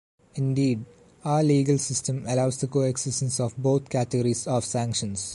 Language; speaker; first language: English; non-native, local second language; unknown